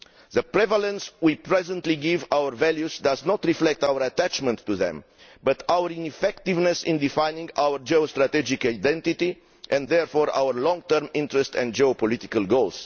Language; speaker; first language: English; non-native, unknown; Romanian